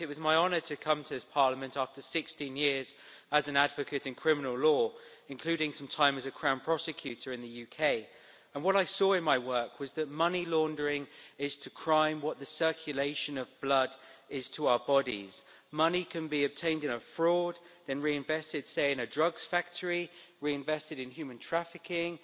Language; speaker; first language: English; native; English